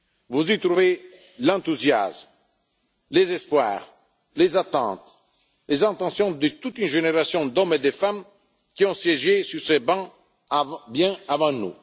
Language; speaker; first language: French; non-native, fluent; Italian